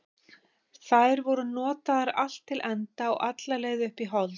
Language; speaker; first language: Icelandic; native; Icelandic